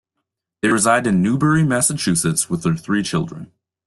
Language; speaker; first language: English; native; English